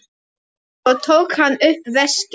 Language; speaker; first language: Icelandic; non-native, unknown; Polish